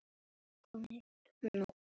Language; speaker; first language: Icelandic; native; Icelandic